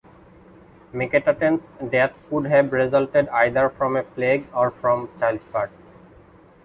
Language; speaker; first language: English; non-native, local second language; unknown